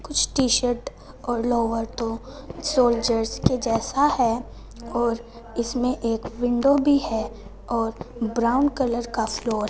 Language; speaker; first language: Hindi; non-native, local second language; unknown